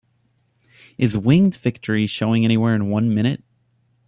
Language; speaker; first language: English; native; English